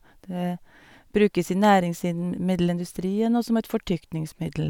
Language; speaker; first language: Norwegian; native; Norwegian